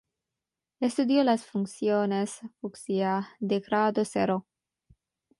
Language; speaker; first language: Spanish; non-native, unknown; Bangla